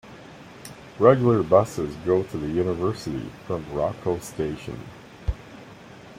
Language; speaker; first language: English; native; English